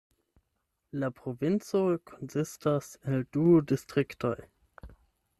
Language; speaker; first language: Esperanto; non-native, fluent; German